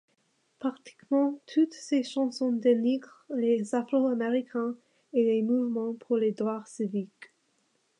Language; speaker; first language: French; non-native, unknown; English